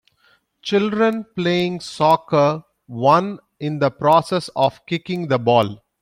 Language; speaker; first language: English; non-native, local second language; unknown